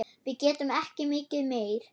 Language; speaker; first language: Icelandic; non-native, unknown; German